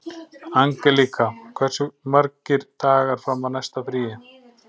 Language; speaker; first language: Icelandic; native; Icelandic